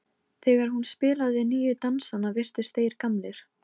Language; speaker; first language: Icelandic; non-native, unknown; Polish